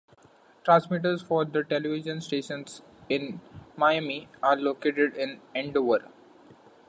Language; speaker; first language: English; non-native, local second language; Marathi